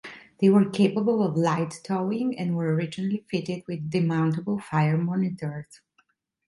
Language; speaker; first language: English; non-native, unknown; Italian